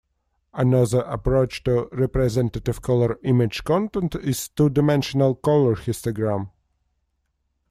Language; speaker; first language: English; non-native, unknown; Russian